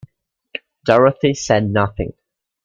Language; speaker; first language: English; native; English